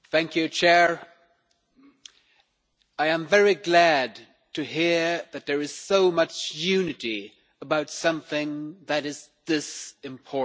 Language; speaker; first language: English; non-native, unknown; Swedish